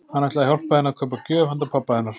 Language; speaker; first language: Icelandic; native; Icelandic